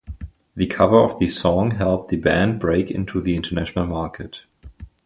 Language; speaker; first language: English; non-native, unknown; German